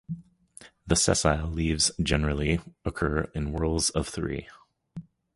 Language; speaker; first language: English; native; English